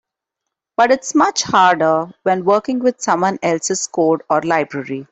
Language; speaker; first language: English; non-native, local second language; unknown